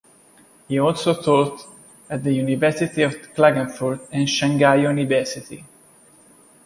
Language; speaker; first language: English; non-native, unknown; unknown